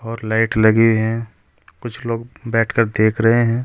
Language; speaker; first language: Hindi; native; Hindi